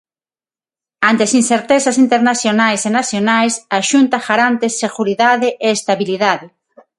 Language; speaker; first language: Galician; non-native, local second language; Spanish